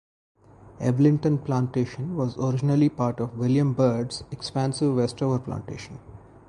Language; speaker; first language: English; non-native, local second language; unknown